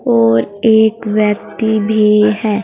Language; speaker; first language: Hindi; native; Hindi